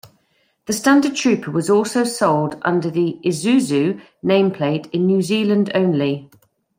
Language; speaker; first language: English; native; English